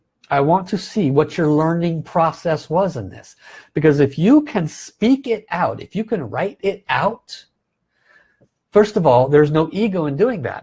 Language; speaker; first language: English; native; English